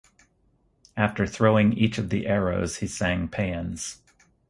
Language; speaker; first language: English; native; English